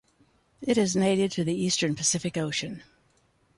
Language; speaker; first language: English; native; English